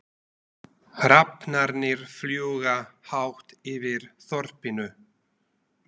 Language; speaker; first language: Icelandic; non-native, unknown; Slovak